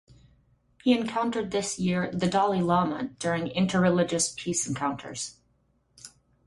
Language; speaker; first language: English; native; English